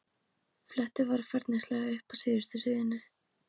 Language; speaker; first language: Icelandic; native; Icelandic